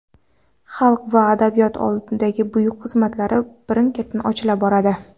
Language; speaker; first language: Uzbek; non-native, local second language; Kara-Kalpak